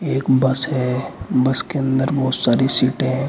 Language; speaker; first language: Hindi; native; Hindi